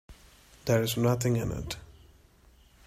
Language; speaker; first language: English; non-native, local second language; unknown